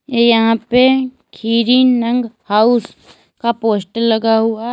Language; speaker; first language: Hindi; native; Hindi